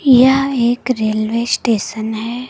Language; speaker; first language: Hindi; native; Hindi